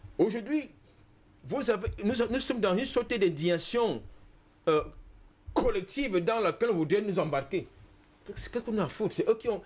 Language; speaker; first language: French; non-native, local second language; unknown